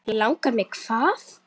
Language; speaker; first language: Icelandic; native; Icelandic